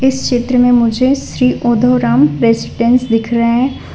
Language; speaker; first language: Hindi; non-native, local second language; Gujarati